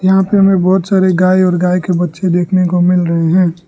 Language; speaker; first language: Hindi; non-native, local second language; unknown